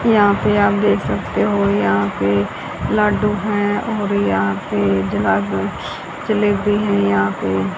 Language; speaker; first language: Hindi; native; Hindi